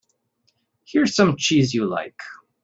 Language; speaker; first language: English; native; English